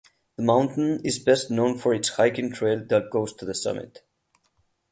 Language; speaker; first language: English; non-native, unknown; Catalan